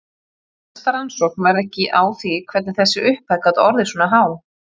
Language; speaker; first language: Icelandic; native; Icelandic